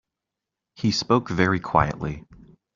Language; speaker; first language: English; native; English